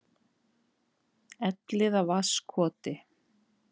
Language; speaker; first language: Icelandic; native; Icelandic